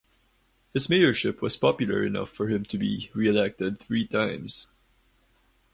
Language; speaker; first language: English; non-native, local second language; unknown